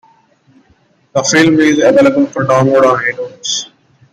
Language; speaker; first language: English; non-native, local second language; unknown